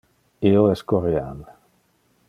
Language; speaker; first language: Interlingua; non-native, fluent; Dutch